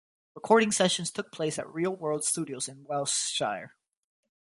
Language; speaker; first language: English; native; English